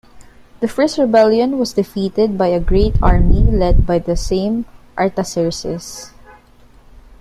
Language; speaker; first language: English; non-native, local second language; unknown